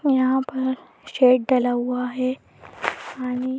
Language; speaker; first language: Hindi; native; Hindi